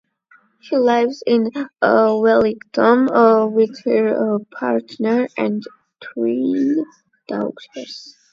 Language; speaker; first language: English; non-native, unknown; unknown